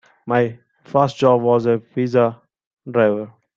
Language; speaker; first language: English; non-native, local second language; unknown